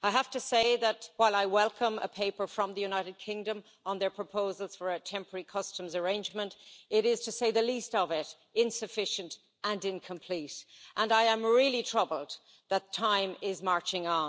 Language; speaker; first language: English; native; English